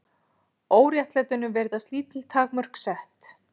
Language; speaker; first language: Icelandic; native; Icelandic